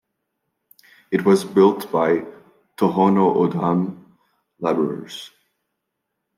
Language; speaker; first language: English; non-native, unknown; French